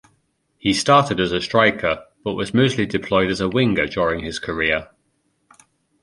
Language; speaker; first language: English; native; English